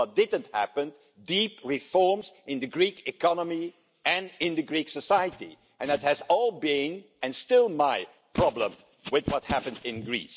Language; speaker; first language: English; non-native, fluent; Dutch